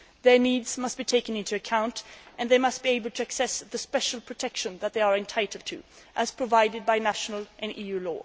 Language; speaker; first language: English; non-native, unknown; Swedish